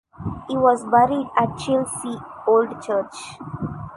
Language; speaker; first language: English; non-native, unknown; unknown